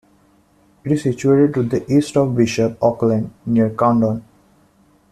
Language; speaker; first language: English; non-native, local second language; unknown